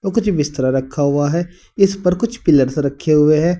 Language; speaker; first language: Hindi; native; Hindi